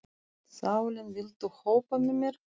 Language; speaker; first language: Icelandic; non-native, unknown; Russian